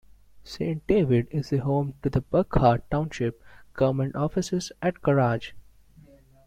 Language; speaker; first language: English; non-native, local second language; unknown